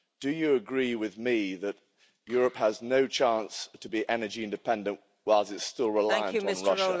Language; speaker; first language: English; native; English